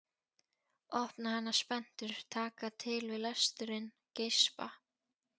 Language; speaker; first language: Icelandic; non-native, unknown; Polish